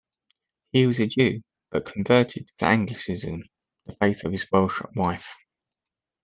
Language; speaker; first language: English; native; English